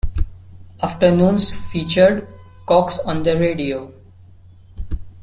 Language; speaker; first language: English; non-native, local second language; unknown